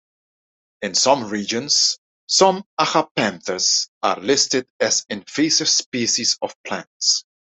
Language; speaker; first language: English; non-native, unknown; Dutch